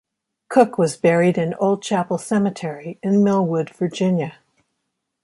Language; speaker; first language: English; native; English